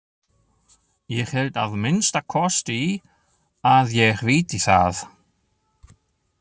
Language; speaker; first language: Icelandic; non-native, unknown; German